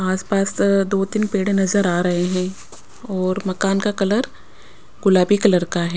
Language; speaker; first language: Hindi; non-native, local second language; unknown